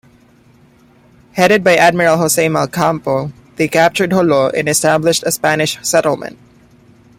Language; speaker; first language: English; non-native, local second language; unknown